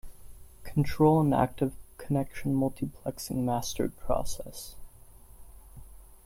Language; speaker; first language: English; non-native, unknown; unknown